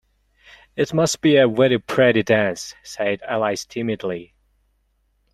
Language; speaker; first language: English; non-native, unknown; Mongolian